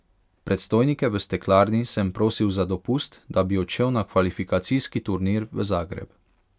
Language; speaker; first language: Slovenian; non-native, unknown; Hungarian